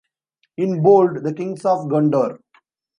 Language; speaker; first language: English; non-native, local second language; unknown